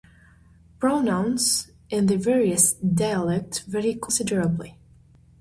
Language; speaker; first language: English; native; English